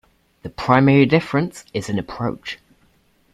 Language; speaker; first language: English; native; English